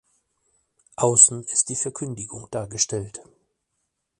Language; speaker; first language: German; native; German